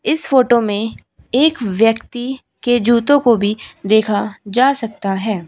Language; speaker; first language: Hindi; native; Hindi